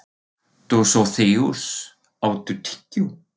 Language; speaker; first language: Icelandic; non-native, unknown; German